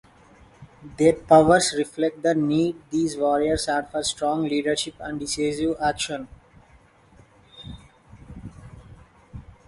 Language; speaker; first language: English; non-native, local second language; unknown